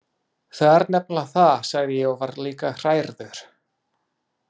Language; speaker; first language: Icelandic; non-native, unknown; English